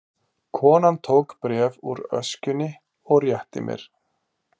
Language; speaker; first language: Icelandic; native; Icelandic